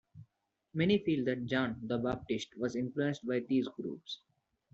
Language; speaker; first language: English; non-native, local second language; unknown